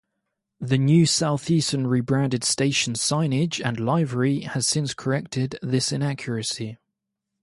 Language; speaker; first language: English; native; English